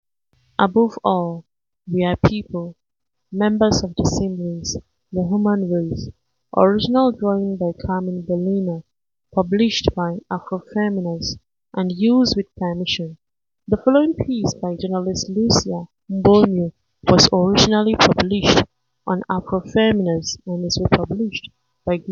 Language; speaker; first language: English; non-native, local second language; Hausa